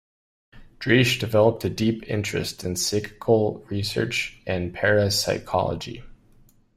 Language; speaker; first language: English; native; English